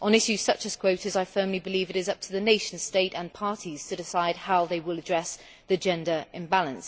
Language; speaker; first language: English; native; English